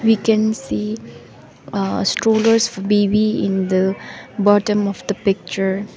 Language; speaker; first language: English; non-native, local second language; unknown